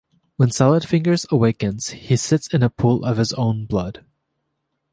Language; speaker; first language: English; native; English